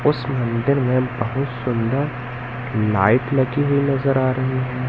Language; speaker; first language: Hindi; native; Hindi